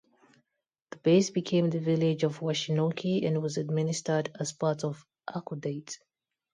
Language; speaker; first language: English; non-native, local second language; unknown